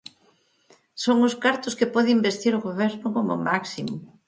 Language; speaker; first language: Galician; native; Galician